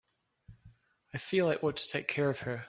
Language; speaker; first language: English; native; English